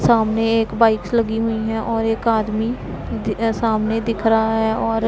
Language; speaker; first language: Hindi; non-native, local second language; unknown